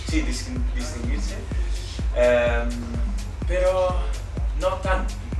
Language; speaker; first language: Spanish; non-native, related language; Italian